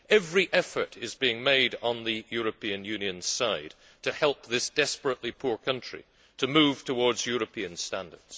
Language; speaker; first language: English; native; English